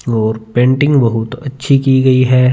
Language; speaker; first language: Hindi; non-native, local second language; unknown